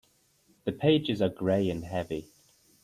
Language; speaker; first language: English; native; English